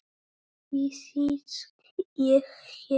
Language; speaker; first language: Icelandic; non-native, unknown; Polish